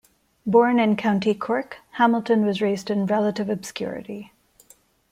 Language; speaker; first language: English; non-native, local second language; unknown